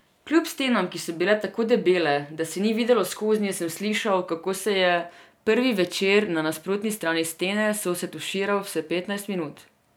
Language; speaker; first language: Slovenian; non-native, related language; Serbian